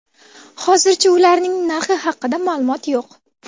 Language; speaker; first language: Uzbek; native; Uzbek